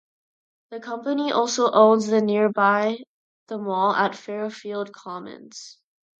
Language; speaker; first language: English; non-native, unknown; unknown